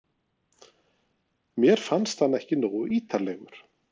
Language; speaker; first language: Icelandic; non-native, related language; Norwegian